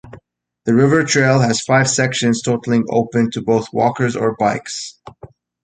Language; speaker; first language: English; native; English